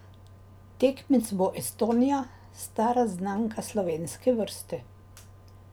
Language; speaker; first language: Slovenian; native; Slovenian